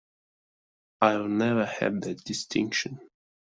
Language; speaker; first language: English; non-native, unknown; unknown